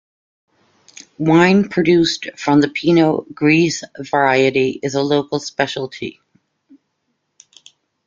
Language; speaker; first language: English; native; English